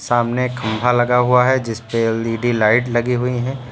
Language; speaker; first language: Hindi; native; Hindi